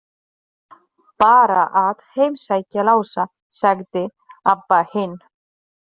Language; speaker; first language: Icelandic; non-native, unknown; Polish